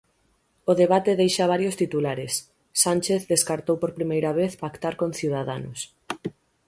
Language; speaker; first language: Galician; native; Galician